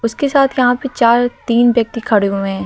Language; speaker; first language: Hindi; native; Hindi